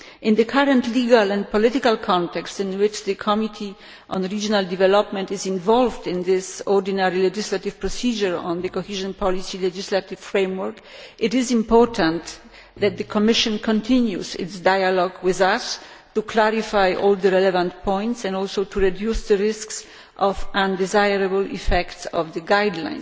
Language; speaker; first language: English; non-native, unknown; Polish